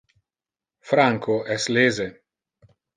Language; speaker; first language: Interlingua; non-native, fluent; Italian